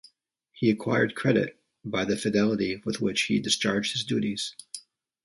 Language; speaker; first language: English; native; English